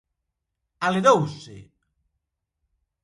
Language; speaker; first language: Galician; non-native, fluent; Spanish